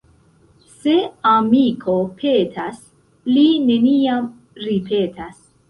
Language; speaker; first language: Esperanto; non-native, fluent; Central Kurdish